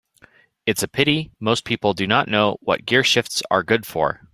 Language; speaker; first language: English; native; English